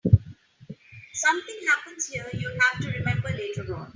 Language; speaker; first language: English; non-native, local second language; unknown